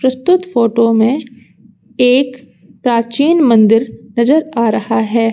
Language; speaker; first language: Hindi; native; Hindi